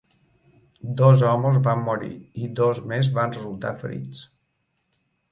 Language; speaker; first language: Catalan; native; Catalan